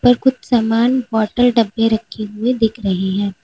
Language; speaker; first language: Hindi; native; Hindi